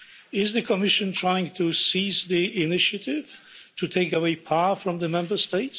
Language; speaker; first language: English; non-native, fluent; Polish